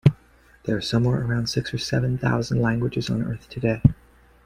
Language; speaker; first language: English; native; English